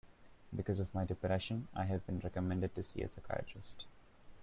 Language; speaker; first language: English; non-native, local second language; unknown